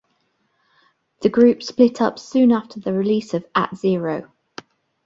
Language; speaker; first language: English; native; English